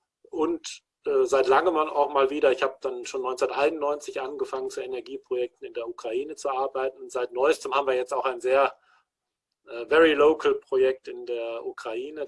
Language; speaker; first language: German; native; German